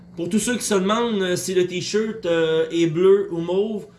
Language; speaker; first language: French; native; French